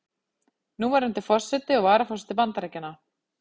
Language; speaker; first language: Icelandic; native; Icelandic